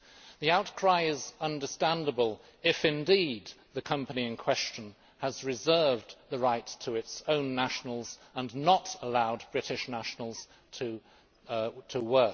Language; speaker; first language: English; native; English